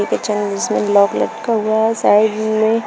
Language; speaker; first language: Hindi; native; Hindi